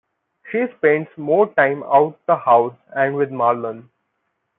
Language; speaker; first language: English; non-native, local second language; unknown